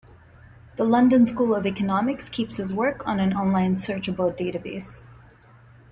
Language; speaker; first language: English; non-native, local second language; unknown